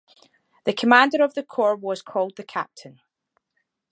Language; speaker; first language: English; native; English